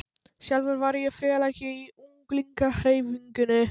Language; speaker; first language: Icelandic; non-native, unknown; Polish